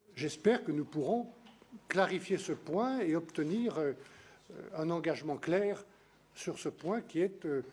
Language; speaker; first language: French; native; French